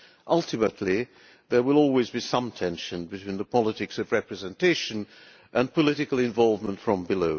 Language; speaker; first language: English; non-native, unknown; Hungarian